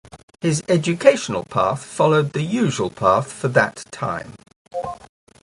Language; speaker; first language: English; native; English